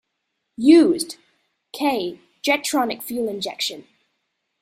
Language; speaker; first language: English; native; English